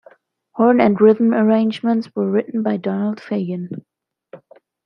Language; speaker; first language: English; non-native, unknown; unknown